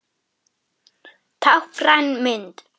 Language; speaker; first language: Icelandic; non-native, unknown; German